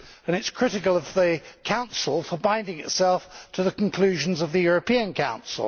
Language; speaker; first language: English; native; English